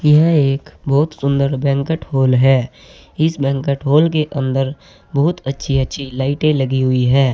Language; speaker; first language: Hindi; native; Hindi